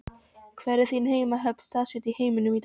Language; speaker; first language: Icelandic; non-native, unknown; Polish